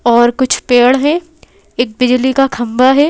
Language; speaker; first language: Hindi; native; Hindi